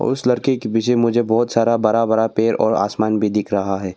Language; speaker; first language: Hindi; non-native, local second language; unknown